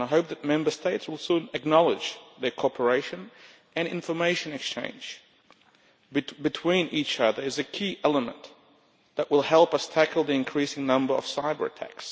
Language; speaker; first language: English; non-native, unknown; Lithuanian